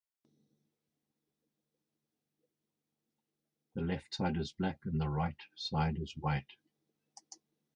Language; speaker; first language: English; native; English